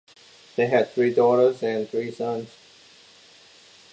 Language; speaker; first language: English; non-native, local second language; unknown